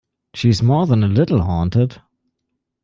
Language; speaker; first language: English; non-native, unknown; German